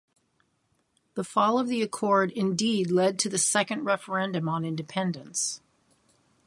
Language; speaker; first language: English; native; English